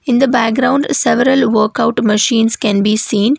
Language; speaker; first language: English; non-native, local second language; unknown